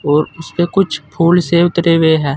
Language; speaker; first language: Hindi; native; Hindi